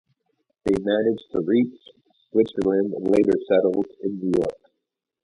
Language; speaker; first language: English; native; English